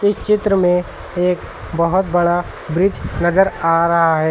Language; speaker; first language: Hindi; native; Hindi